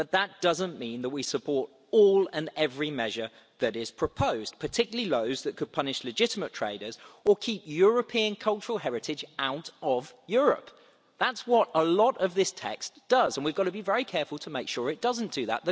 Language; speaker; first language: English; native; English